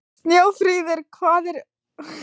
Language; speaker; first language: Icelandic; non-native, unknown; Thai